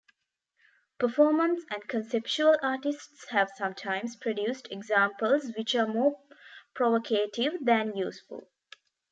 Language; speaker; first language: English; non-native, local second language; Tamil